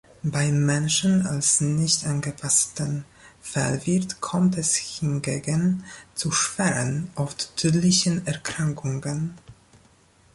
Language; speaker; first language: German; non-native, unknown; Polish